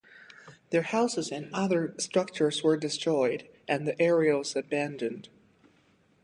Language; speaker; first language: English; native; English